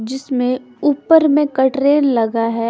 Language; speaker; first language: Hindi; non-native, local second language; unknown